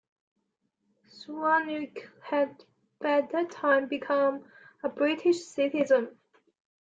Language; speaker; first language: English; non-native, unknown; Chinese